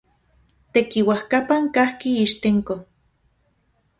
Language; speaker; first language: Central Puebla Nahuatl; non-native, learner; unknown